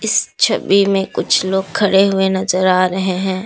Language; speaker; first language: Hindi; non-native, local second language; Assamese